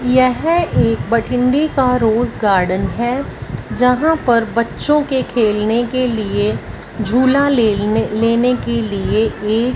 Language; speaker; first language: Hindi; non-native, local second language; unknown